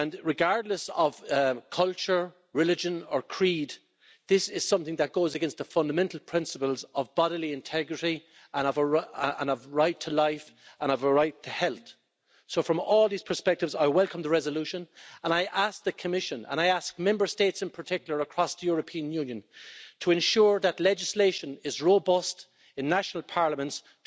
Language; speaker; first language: English; native; English